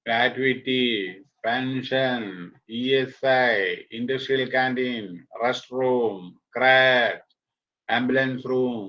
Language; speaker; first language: English; non-native, local second language; Malayalam